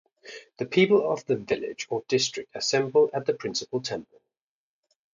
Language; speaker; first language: English; non-native, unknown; Danish